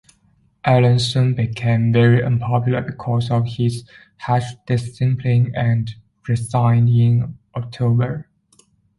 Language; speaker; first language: English; non-native, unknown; Chinese